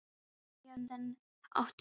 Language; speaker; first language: Icelandic; non-native, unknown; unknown